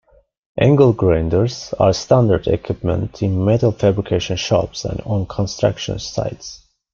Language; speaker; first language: English; non-native, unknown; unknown